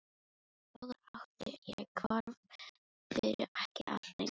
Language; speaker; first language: Icelandic; non-native, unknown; Filipino